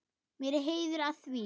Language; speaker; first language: Icelandic; non-native, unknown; German